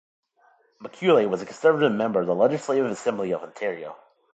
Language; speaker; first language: English; native; English